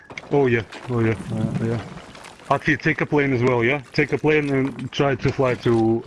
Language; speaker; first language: English; non-native, learner; Russian